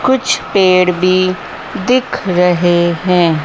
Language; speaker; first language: Hindi; native; Hindi